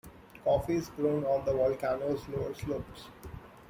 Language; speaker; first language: English; non-native, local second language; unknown